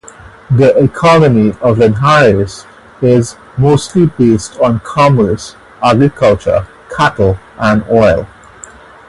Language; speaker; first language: English; native; English